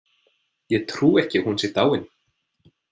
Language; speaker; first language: Icelandic; non-native, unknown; English